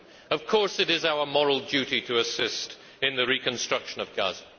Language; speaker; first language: English; native; English